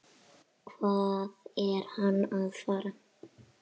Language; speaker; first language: Icelandic; native; Icelandic